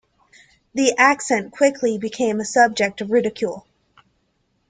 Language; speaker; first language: English; native; English